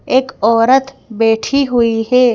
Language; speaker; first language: Hindi; native; Hindi